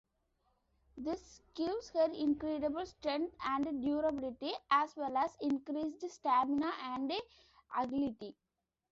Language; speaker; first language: English; non-native, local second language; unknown